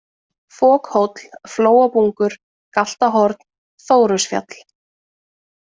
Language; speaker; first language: Icelandic; native; Icelandic